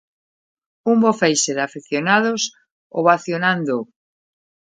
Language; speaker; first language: Galician; native; Galician